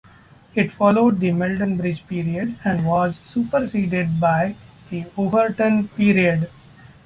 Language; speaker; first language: English; non-native, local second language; Marathi